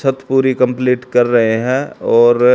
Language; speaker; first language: Hindi; native; Hindi